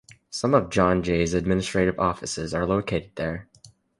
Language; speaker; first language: English; native; English